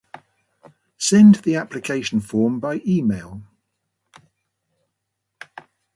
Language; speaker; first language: English; native; English